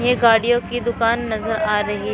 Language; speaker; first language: Hindi; native; Hindi